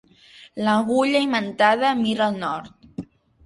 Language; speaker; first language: Catalan; native; Catalan